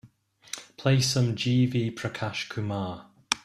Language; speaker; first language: English; native; English